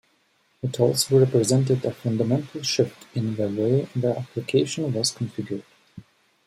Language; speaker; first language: English; native; English